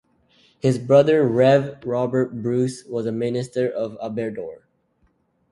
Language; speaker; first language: English; native; English